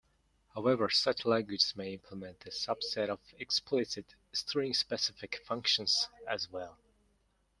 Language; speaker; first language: English; non-native, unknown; Mongolian